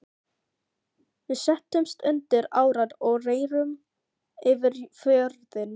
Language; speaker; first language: Icelandic; non-native, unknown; Filipino